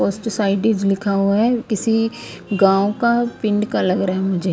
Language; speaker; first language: Hindi; non-native, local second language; Punjabi